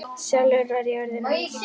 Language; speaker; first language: Icelandic; native; Icelandic